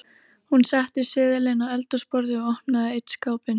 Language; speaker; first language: Icelandic; native; Icelandic